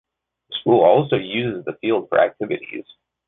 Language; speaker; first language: English; native; English